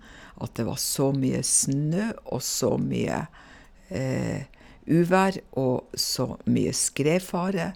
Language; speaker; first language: Norwegian; native; Norwegian